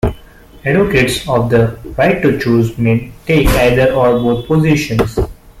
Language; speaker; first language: English; non-native, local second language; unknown